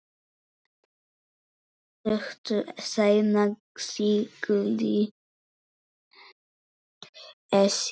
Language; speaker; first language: Icelandic; non-native, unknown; Polish